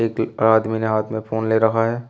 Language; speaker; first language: Hindi; native; Hindi